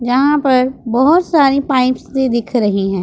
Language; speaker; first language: Hindi; non-native, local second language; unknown